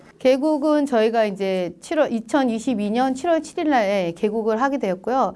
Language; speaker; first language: Korean; native; Korean